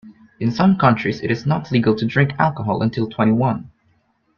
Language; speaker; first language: English; non-native, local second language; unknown